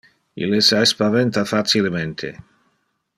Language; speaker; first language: Interlingua; non-native, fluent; Dutch